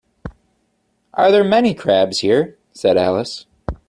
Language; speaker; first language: English; native; English